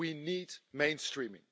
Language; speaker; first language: English; non-native, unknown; Dutch